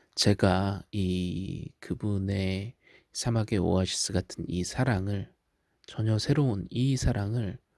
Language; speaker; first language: Korean; native; Korean